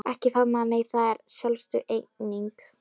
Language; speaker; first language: Icelandic; non-native, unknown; Polish